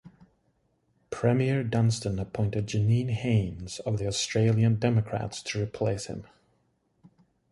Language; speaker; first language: English; native; English